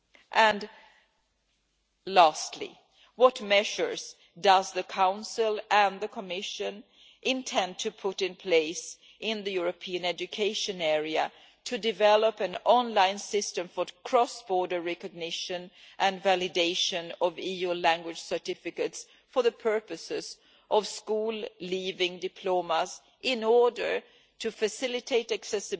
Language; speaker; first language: English; non-native, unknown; Swedish